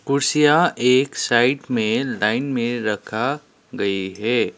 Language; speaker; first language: Hindi; non-native, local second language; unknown